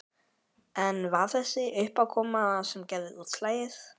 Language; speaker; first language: Icelandic; native; Icelandic